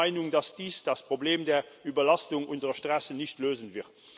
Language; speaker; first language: German; non-native, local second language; Luxembourgish